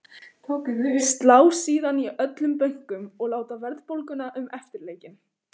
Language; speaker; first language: Icelandic; native; Icelandic